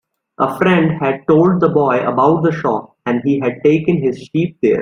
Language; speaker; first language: English; non-native, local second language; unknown